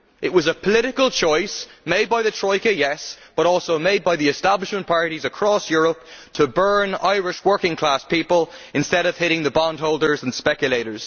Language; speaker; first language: English; native; English